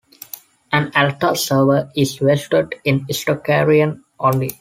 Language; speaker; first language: English; non-native, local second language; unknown